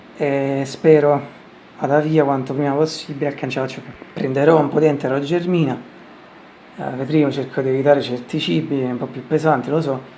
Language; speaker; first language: Italian; native; Italian